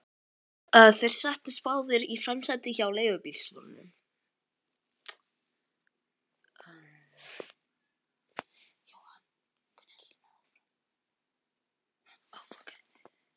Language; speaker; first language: Icelandic; native; Icelandic